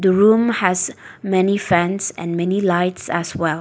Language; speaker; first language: English; non-native, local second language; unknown